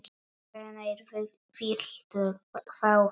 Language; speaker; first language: Icelandic; non-native, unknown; Polish